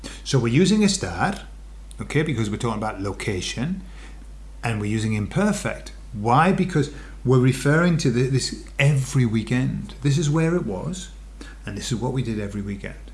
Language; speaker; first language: English; native; English